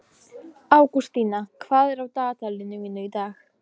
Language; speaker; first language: Icelandic; non-native, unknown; Polish